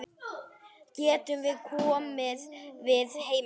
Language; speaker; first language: Icelandic; native; Icelandic